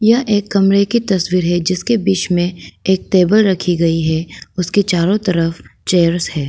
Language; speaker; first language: Hindi; non-native, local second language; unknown